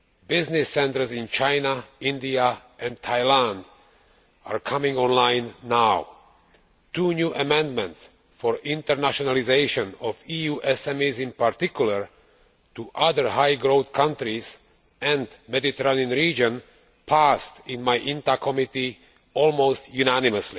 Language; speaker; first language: English; non-native, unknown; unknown